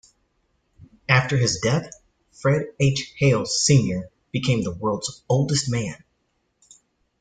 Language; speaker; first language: English; native; English